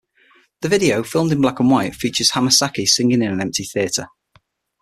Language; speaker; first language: English; native; English